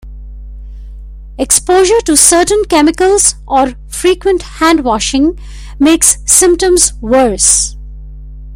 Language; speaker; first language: English; non-native, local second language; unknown